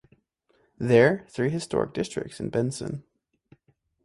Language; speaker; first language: English; native; English